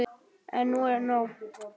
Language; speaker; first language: Icelandic; native; Icelandic